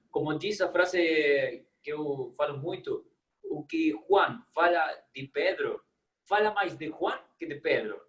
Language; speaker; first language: Portuguese; non-native, fluent; Spanish